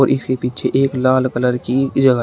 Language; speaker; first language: Hindi; native; Hindi